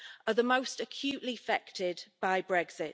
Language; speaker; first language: English; native; English